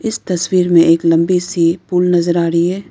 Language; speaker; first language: Hindi; non-native, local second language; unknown